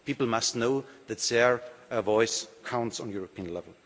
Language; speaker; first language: English; non-native, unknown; German